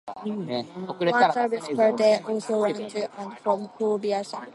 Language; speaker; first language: English; native; English